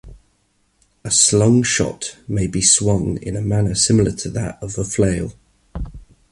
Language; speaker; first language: English; native; English